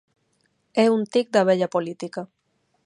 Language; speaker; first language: Galician; non-native, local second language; Spanish